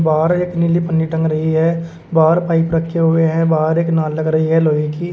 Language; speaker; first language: Hindi; native; Hindi